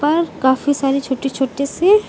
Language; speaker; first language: Hindi; native; Hindi